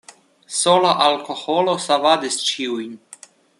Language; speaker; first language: Esperanto; non-native, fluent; Russian